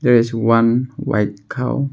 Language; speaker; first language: English; non-native, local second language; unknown